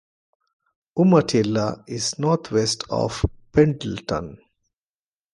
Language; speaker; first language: English; non-native, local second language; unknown